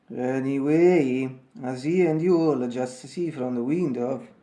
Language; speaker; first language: English; non-native, fluent; Italian